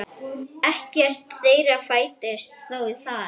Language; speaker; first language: Icelandic; non-native, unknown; Arabic